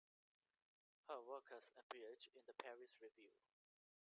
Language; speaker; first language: English; native; English